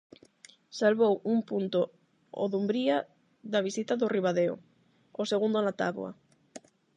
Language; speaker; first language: Galician; non-native, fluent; Spanish